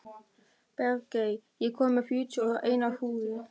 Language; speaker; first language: Icelandic; non-native, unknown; German